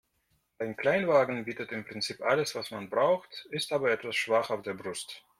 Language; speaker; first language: German; non-native, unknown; Russian